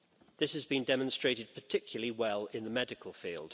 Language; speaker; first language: English; native; English